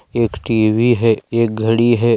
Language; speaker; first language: Hindi; non-native, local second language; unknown